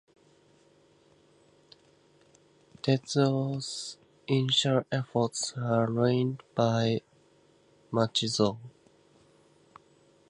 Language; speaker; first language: English; native; English